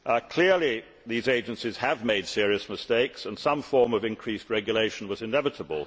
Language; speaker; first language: English; native; English